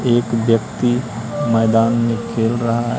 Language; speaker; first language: Hindi; native; Hindi